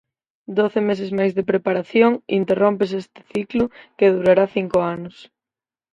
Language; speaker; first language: Galician; native; Galician